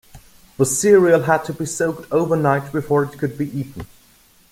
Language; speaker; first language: English; non-native, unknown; German